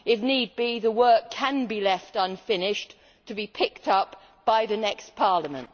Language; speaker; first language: English; native; English